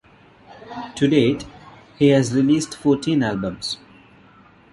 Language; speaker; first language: English; non-native, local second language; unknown